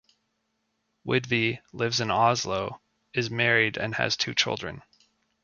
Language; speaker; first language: English; native; English